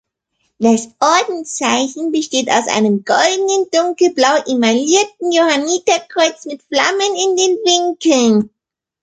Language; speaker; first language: German; native; German